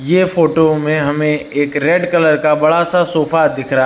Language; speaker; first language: Hindi; native; Hindi